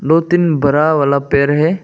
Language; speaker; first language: Hindi; non-native, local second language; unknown